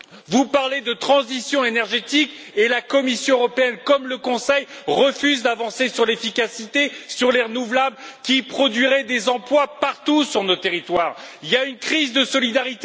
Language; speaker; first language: French; native; French